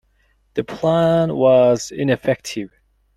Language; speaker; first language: English; non-native, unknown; Mongolian